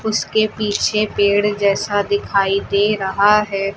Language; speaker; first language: Hindi; native; Hindi